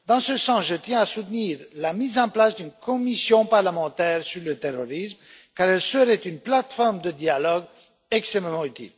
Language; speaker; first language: French; non-native, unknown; Romanian